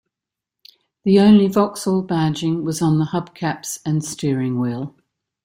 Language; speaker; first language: English; native; English